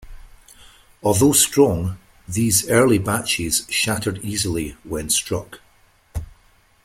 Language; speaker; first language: English; native; English